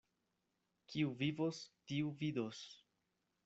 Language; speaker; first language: Esperanto; non-native, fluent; Spanish